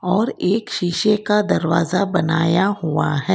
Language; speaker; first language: Hindi; non-native, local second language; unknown